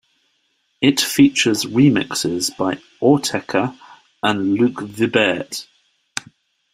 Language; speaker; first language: English; native; English